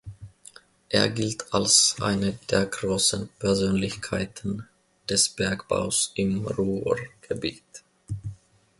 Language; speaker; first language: German; non-native, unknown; Finnish